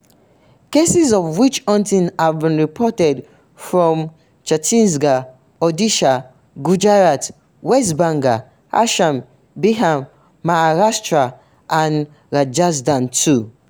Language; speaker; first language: English; non-native, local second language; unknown